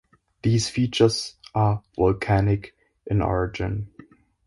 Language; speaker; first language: English; non-native, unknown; German